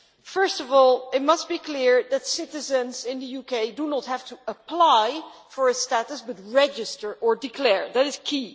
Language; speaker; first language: English; non-native, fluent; Dutch